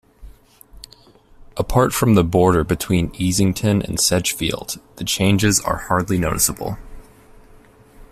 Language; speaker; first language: English; native; English